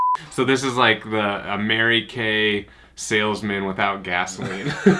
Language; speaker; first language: English; native; English